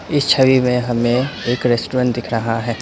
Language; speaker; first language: Hindi; non-native, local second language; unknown